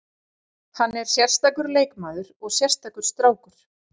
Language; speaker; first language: Icelandic; native; Icelandic